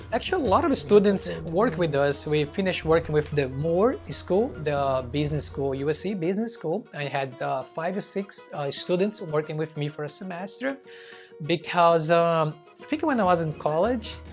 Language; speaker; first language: English; non-native, fluent; Portuguese